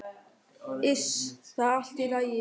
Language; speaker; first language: Icelandic; non-native, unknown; German